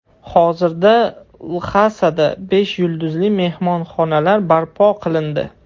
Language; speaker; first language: Uzbek; non-native, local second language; Russian